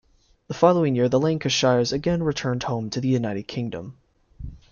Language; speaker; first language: English; native; English